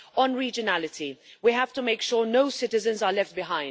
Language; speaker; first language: English; non-native, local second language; Maltese